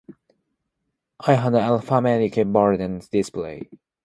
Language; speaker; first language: English; non-native, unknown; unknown